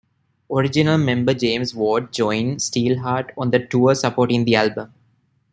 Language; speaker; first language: English; non-native, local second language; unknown